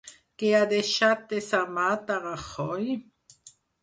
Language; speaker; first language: Catalan; non-native, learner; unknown